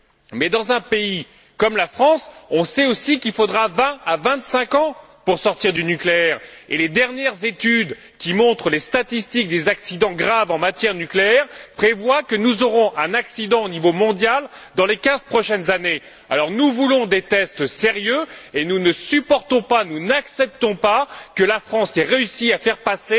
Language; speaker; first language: French; native; French